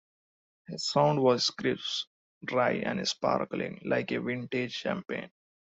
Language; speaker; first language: English; non-native, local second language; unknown